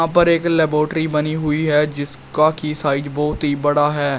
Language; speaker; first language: Hindi; native; Hindi